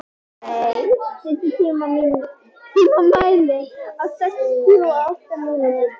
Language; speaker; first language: Icelandic; native; Icelandic